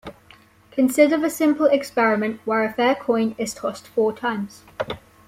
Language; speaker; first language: English; native; English